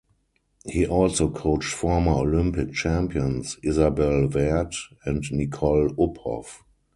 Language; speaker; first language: English; non-native, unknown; German